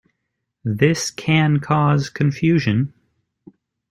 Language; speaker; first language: English; native; English